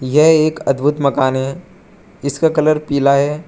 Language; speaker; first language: Hindi; non-native, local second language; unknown